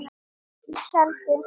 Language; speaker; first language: Icelandic; native; Icelandic